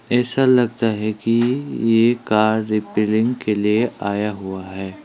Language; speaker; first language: Hindi; non-native, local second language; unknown